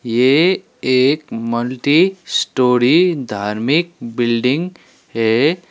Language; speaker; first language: Hindi; non-native, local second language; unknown